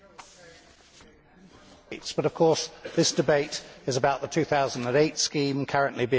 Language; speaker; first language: English; native; English